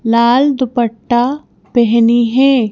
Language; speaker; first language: Hindi; native; Hindi